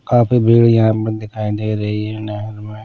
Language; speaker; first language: Hindi; non-native, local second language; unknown